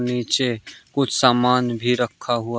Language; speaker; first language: Hindi; native; Hindi